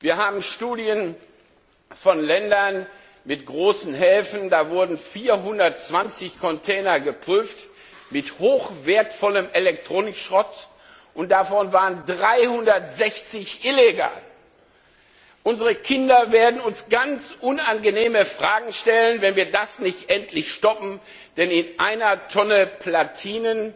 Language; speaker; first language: German; non-native, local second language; Luxembourgish